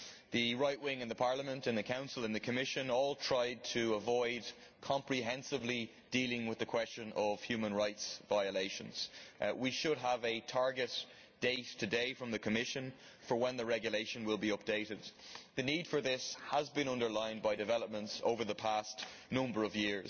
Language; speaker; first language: English; native; English